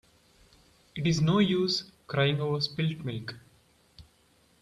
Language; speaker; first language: English; non-native, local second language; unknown